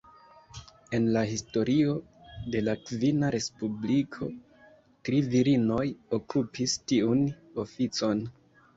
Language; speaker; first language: Esperanto; non-native, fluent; Kinyarwanda